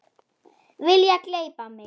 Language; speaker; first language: Icelandic; non-native, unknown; German